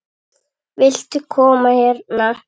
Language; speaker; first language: Icelandic; native; Icelandic